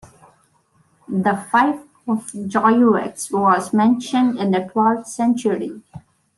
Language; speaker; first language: English; non-native, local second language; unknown